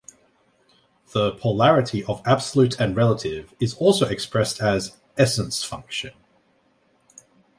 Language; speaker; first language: English; native; English